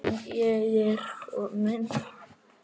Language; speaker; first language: Icelandic; native; Icelandic